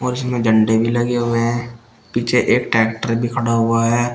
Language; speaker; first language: Hindi; native; Hindi